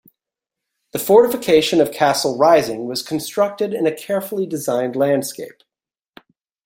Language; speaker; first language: English; native; English